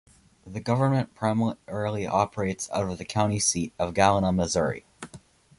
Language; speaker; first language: English; native; English